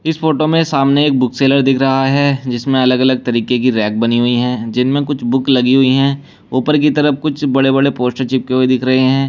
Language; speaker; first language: Hindi; native; Hindi